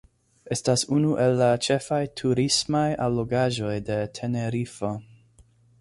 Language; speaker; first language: Esperanto; non-native, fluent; English